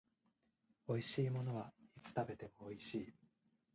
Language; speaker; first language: Japanese; native; Japanese